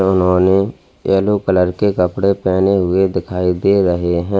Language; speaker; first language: Hindi; native; Hindi